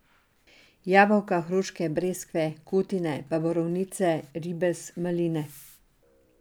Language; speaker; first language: Slovenian; non-native, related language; Serbian